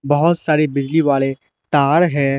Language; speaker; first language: Hindi; non-native, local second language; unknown